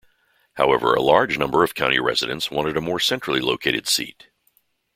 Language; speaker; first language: English; native; English